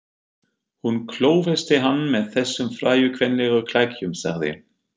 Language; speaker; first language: Icelandic; non-native, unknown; German